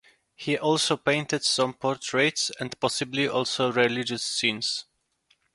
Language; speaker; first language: English; non-native, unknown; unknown